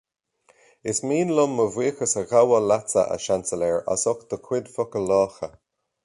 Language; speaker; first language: Irish; native; Irish